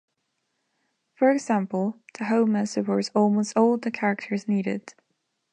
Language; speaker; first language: English; non-native, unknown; Spanish